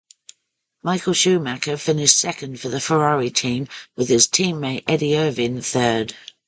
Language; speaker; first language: English; native; English